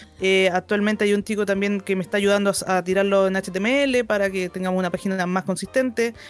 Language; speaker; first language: Spanish; native; Spanish